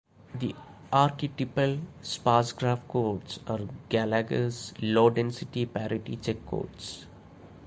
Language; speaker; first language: English; non-native, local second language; Malayalam